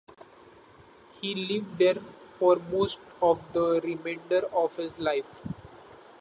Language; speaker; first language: English; non-native, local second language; Marathi